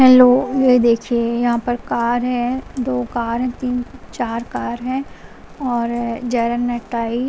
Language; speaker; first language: Hindi; non-native, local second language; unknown